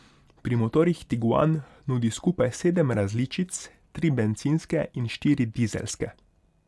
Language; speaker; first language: Slovenian; non-native, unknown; Hungarian